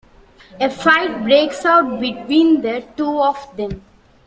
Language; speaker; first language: English; non-native, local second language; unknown